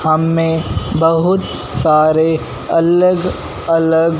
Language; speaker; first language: Hindi; non-native, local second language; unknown